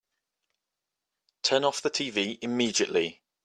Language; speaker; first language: English; native; English